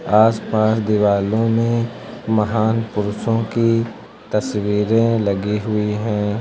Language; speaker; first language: Hindi; native; Hindi